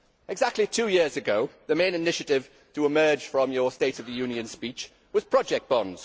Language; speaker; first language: English; native; English